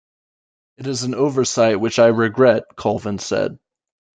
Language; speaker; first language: English; native; English